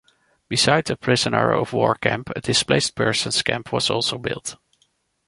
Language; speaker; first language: English; non-native, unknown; Dutch